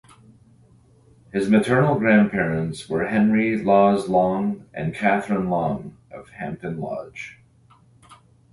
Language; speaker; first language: English; native; English